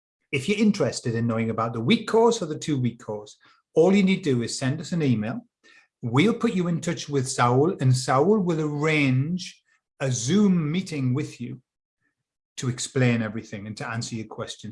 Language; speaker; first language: English; native; English